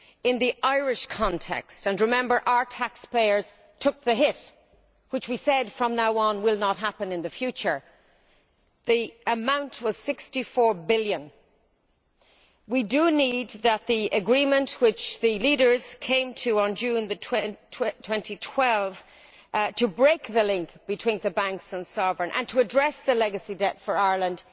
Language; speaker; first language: English; native; English